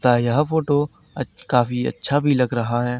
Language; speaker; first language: Hindi; native; Hindi